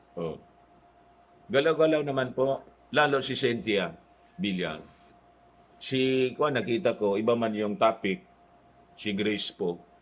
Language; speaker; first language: Filipino; non-native, local second language; Cebuano